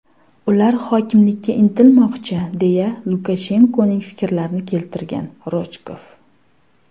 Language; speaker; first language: Uzbek; native; Uzbek